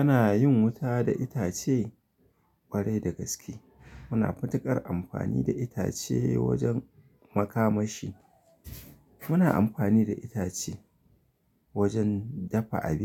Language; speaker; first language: Hausa; native; Hausa